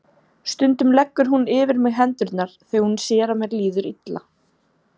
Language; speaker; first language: Icelandic; native; Icelandic